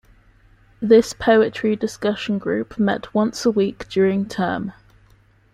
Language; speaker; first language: English; native; English